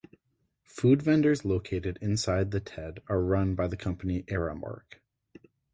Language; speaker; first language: English; native; English